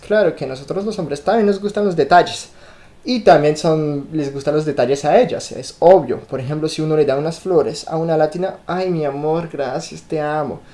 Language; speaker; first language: Spanish; non-native, fluent; French